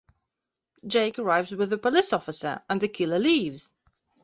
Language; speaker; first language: English; non-native, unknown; Belarusian